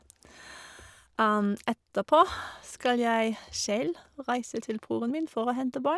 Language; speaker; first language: Norwegian; non-native, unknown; German